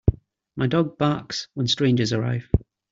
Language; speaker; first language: English; native; English